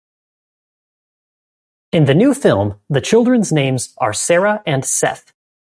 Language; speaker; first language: English; native; English